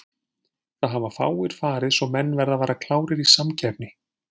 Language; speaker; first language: Icelandic; native; Icelandic